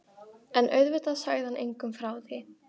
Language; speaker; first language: Icelandic; native; Icelandic